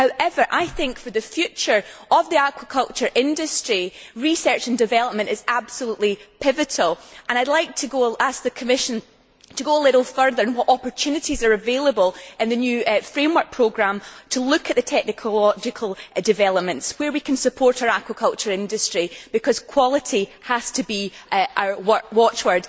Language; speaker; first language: English; native; English